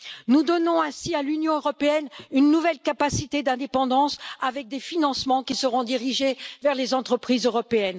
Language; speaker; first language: French; native; French